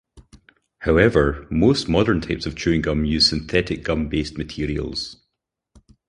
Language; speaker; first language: English; native; English